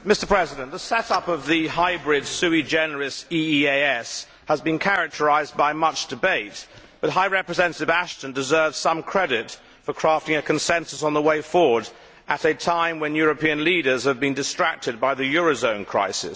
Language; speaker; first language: English; native; English